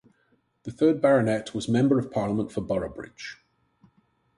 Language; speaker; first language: English; native; English